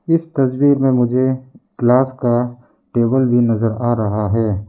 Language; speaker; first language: Hindi; early bilingual, other home language; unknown